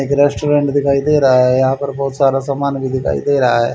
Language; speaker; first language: Hindi; native; Hindi